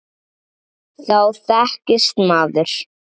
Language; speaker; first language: Icelandic; native; Icelandic